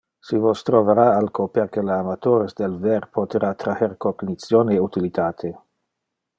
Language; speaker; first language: Interlingua; non-native, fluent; Dutch